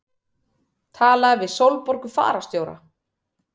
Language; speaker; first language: Icelandic; native; Icelandic